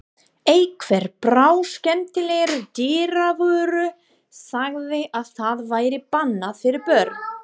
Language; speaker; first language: Icelandic; non-native, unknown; English